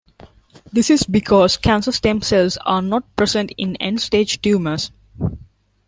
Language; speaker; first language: English; non-native, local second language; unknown